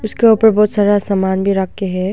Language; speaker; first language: Hindi; non-native, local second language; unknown